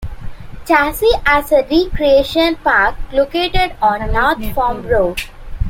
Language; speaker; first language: English; non-native, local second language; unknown